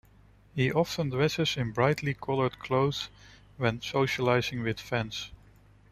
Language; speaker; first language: English; non-native, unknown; Dutch